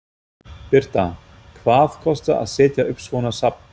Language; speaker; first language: Icelandic; non-native, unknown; German